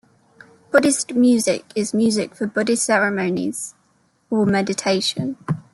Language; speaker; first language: English; native; English